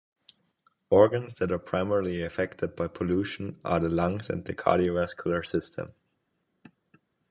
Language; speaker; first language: English; non-native, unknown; German